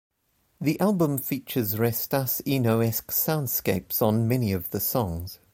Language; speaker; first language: English; native; English